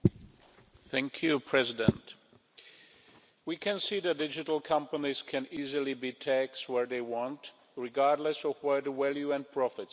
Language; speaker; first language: English; non-native, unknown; Czech